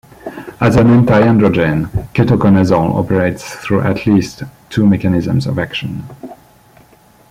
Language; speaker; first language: English; non-native, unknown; French